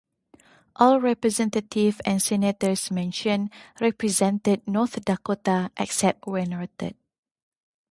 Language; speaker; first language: English; non-native, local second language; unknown